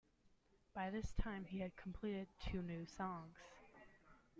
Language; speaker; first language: English; native; English